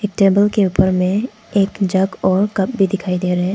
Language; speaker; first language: Hindi; non-native, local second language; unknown